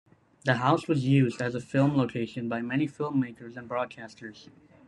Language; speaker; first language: English; native; English